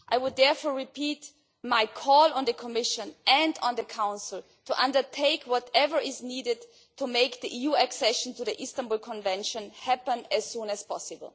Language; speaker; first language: English; non-native, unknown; German